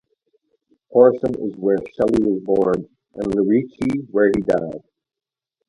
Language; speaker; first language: English; native; English